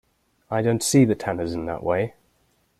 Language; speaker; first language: English; native; English